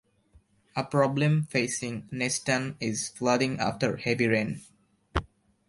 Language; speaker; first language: English; non-native, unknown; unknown